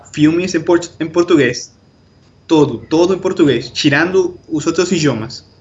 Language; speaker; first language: Portuguese; non-native, fluent; Spanish